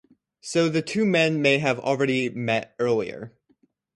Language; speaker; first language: English; native; English